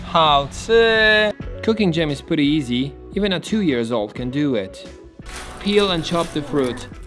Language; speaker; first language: English; non-native, fluent; Polish